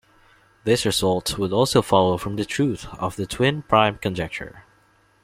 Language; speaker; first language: English; non-native, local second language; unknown